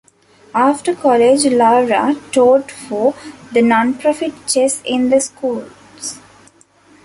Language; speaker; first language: English; non-native, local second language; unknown